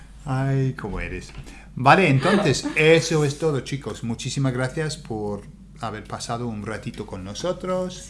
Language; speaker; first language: Spanish; non-native, fluent; English